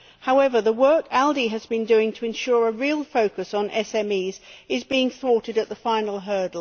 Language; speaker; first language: English; native; English